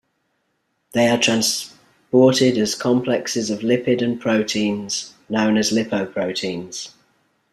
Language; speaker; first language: English; native; English